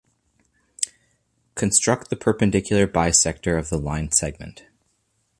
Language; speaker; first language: English; native; English